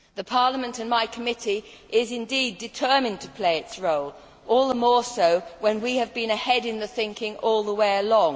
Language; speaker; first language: English; native; English